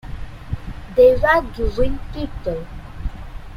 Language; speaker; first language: English; non-native, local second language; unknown